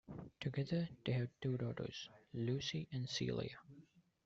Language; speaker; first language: English; non-native, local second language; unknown